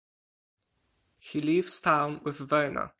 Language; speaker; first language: English; non-native, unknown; Polish